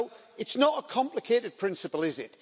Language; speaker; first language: English; native; English